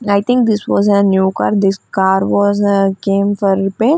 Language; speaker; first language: English; non-native, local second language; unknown